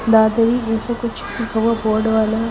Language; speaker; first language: Hindi; native; Hindi